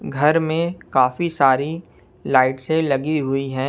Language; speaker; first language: Hindi; non-native, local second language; Punjabi